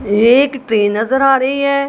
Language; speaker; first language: Hindi; non-native, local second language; Punjabi